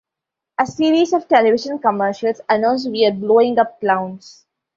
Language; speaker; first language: English; non-native, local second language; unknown